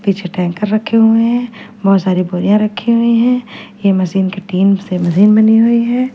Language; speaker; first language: Hindi; non-native, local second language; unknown